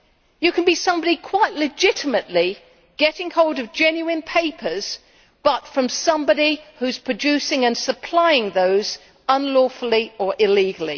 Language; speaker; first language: English; native; English